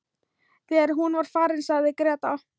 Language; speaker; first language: Icelandic; non-native, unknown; Thai